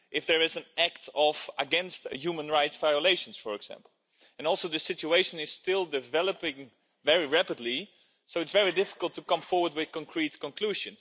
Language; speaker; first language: English; non-native, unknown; Dutch